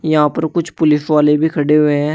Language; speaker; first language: Hindi; native; Hindi